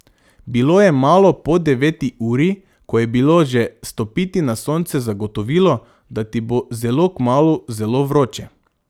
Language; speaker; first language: Slovenian; non-native, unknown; Macedonian